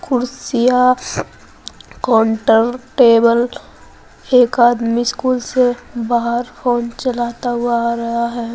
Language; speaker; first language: Hindi; native; Hindi